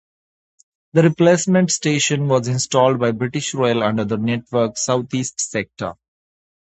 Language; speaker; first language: English; non-native, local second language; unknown